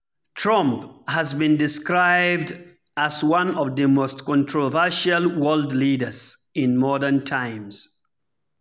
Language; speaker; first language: English; non-native, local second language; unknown